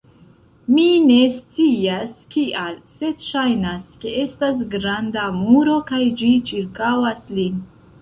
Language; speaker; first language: Esperanto; non-native, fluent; Central Kurdish